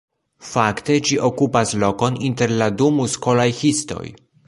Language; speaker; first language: Esperanto; non-native, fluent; Polish